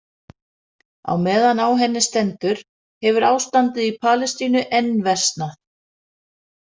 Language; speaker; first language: Icelandic; non-native, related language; Danish